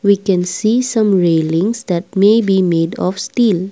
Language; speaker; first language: English; non-native, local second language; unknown